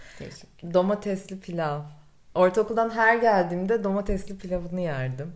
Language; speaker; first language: Turkish; native; Turkish